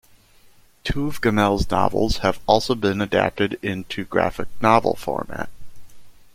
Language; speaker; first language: English; native; English